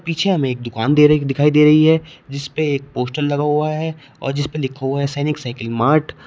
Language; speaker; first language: Hindi; native; Hindi